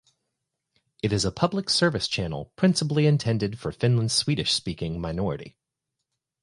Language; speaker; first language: English; native; English